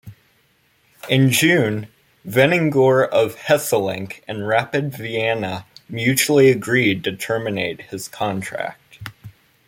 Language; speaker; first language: English; native; English